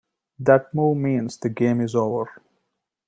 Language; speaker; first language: English; non-native, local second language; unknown